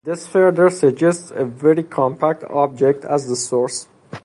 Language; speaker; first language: English; non-native, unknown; Persian